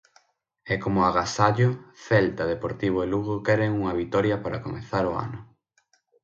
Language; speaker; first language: Galician; native; Galician